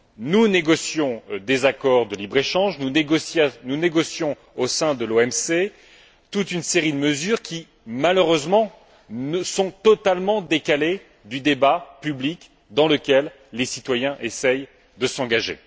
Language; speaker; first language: French; native; French